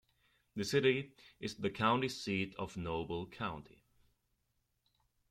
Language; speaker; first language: English; non-native, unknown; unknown